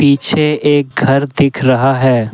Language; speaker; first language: Hindi; non-native, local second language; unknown